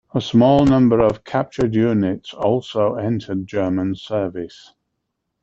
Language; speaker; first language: English; native; English